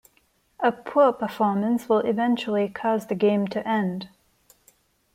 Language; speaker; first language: English; non-native, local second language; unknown